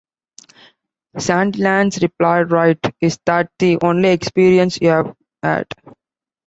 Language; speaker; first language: English; non-native, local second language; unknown